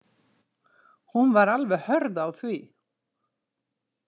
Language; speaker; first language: Icelandic; native; Icelandic